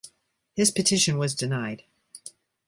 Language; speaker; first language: English; native; English